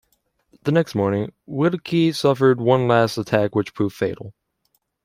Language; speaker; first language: English; native; English